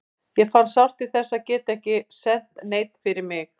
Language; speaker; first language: Icelandic; native; Icelandic